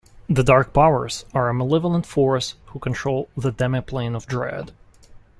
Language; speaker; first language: English; non-native, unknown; Russian